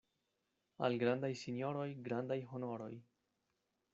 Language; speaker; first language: Esperanto; non-native, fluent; Spanish